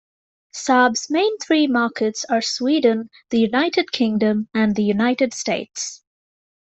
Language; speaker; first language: English; native; English